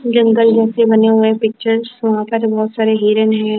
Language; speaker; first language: Hindi; non-native, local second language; Punjabi